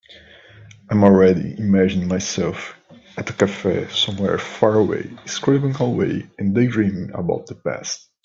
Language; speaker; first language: English; native; English